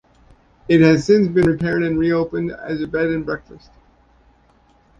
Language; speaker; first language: English; native; English